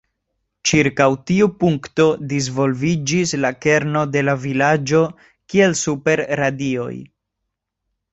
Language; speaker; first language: Esperanto; non-native, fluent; Spanish